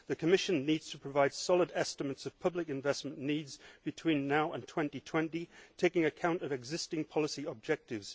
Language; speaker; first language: English; native; English